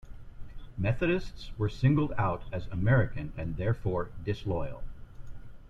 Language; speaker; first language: English; native; English